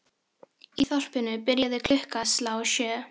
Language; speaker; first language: Icelandic; non-native, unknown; Filipino